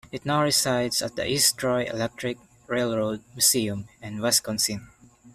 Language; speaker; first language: English; non-native, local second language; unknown